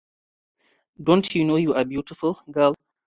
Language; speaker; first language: English; non-native, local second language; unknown